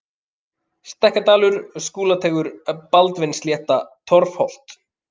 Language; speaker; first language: Icelandic; native; Icelandic